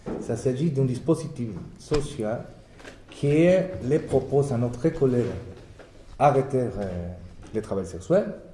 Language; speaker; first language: French; non-native, fluent; Spanish